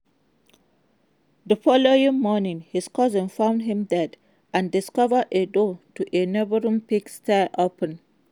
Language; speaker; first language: English; non-native, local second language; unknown